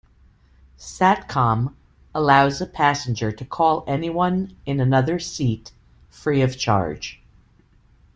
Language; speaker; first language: English; native; English